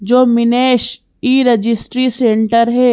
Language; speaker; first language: Hindi; native; Hindi